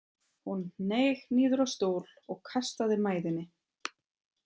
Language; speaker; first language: Icelandic; non-native, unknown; German